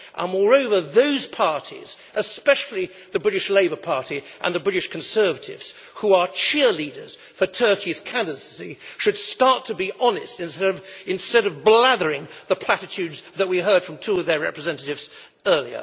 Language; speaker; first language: English; native; English